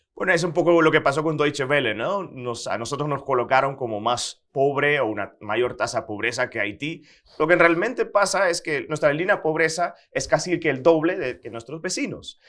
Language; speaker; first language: Spanish; non-native, fluent; Dutch